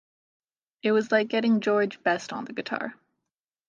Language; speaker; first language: English; native; English